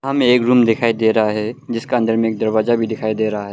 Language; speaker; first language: Hindi; early bilingual, other home language; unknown